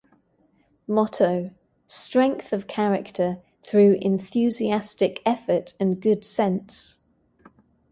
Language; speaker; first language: English; native; English